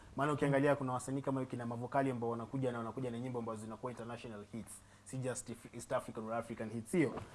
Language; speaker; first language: Swahili; native; Swahili